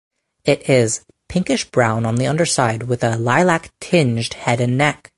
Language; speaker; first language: English; native; English